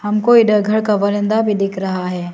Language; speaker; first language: Hindi; non-native, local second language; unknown